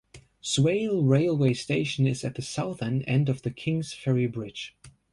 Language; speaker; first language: English; non-native, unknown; German